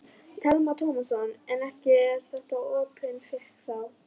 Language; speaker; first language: Icelandic; native; Icelandic